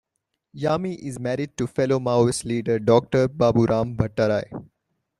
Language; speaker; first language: English; non-native, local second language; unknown